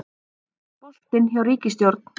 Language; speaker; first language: Icelandic; native; Icelandic